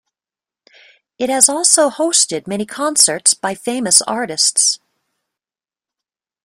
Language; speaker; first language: English; native; English